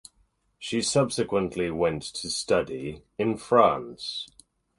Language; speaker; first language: English; native; English